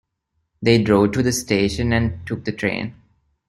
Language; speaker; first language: English; non-native, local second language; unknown